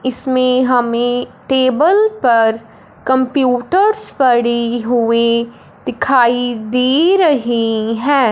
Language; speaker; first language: Hindi; non-native, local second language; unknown